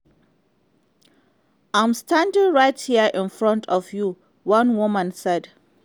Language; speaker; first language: English; non-native, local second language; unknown